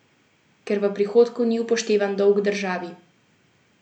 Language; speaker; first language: Slovenian; native; Slovenian